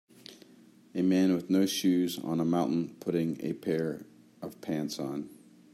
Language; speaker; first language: English; native; English